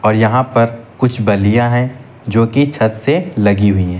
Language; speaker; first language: Hindi; native; Hindi